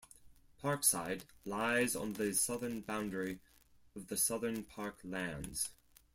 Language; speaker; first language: English; non-native, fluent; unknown